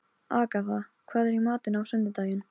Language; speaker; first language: Icelandic; non-native, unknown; Polish